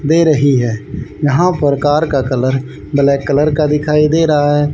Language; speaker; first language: Hindi; native; Hindi